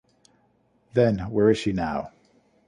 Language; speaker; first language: English; native; English